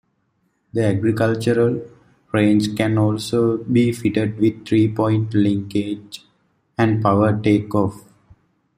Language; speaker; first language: English; native; English